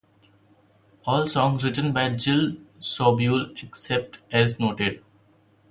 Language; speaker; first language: English; non-native, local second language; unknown